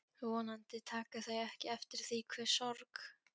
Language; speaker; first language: Icelandic; non-native, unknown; Polish